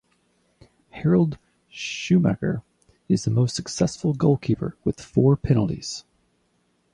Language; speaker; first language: English; native; English